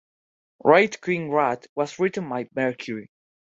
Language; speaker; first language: English; non-native, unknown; Spanish